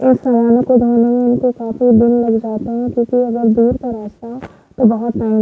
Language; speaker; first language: Hindi; native; Hindi